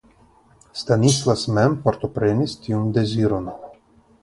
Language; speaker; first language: Esperanto; non-native, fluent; Russian